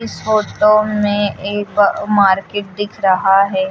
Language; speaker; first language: Hindi; native; Hindi